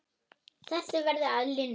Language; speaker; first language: Icelandic; non-native, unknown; German